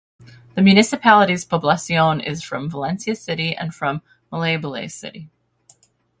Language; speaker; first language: English; native; English